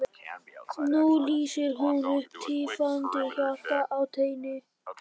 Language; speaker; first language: Icelandic; non-native, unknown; Polish